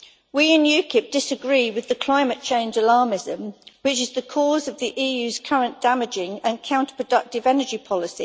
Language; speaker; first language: English; native; English